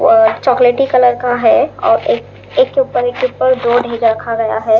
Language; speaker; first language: Hindi; non-native, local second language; Punjabi